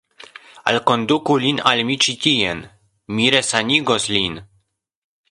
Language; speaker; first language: Esperanto; non-native, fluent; Polish